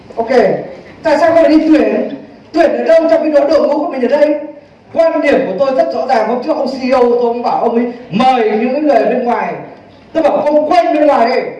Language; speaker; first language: Vietnamese; native; Vietnamese